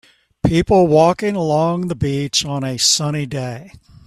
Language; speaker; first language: English; native; English